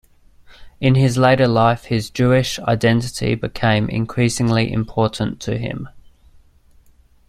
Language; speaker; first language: English; native; English